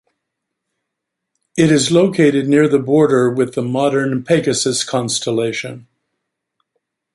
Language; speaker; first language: English; native; English